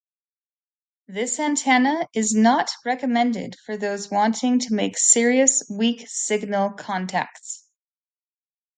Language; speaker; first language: English; native; English